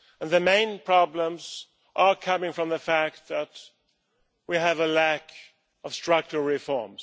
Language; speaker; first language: English; non-native, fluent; Swedish